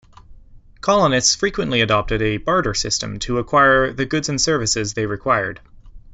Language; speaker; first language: English; native; English